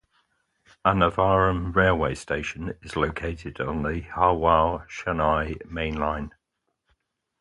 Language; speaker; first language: English; native; English